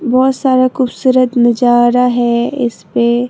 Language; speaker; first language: Hindi; non-native, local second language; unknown